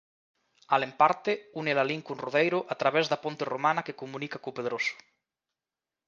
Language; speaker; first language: Galician; native; Galician